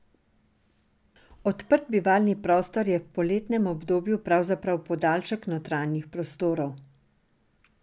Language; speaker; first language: Slovenian; non-native, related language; Serbian